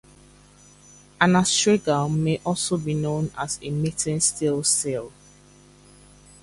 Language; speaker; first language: English; native; English